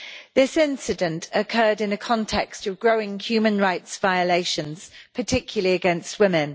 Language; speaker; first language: English; native; English